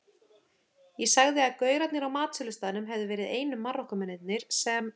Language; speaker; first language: Icelandic; native; Icelandic